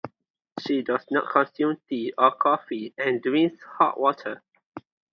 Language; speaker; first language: English; non-native, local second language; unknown